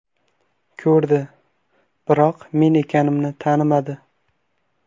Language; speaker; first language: Uzbek; native; Uzbek